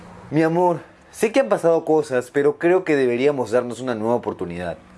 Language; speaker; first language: Spanish; native; Spanish